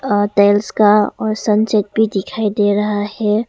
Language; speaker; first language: Hindi; early bilingual, other home language; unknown